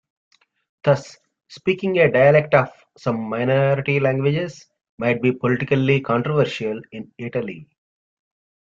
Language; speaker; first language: English; native; English